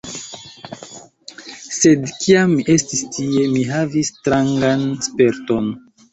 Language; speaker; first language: Esperanto; non-native, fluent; Chinese